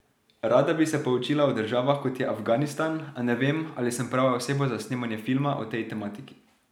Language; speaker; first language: Slovenian; native; Slovenian